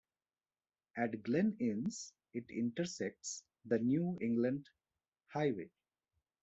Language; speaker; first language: English; non-native, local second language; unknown